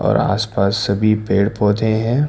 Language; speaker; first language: Hindi; non-native, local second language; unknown